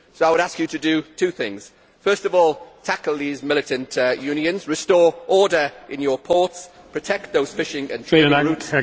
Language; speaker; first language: English; native; English